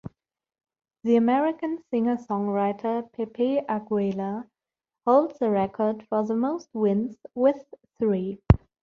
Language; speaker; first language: English; non-native, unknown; German